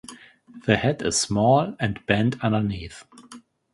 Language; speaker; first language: English; non-native, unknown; German